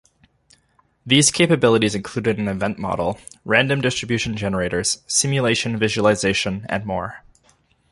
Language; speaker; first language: English; native; English